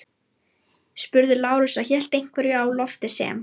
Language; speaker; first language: Icelandic; non-native, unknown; Lithuanian